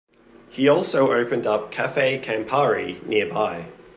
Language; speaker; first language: English; native; English